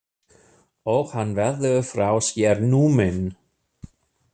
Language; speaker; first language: Icelandic; non-native, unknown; German